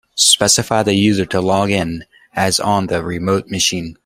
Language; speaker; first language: English; native; English